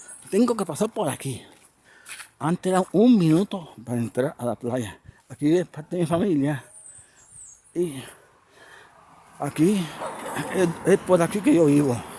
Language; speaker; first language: Spanish; native; Spanish